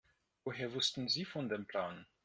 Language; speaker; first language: German; non-native, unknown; Russian